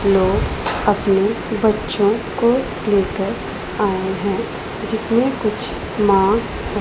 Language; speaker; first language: Hindi; non-native, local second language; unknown